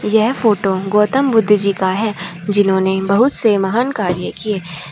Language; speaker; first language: Hindi; native; Hindi